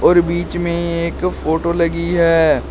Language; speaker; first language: Hindi; native; Hindi